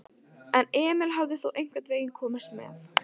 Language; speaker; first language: Icelandic; non-native, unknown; Italian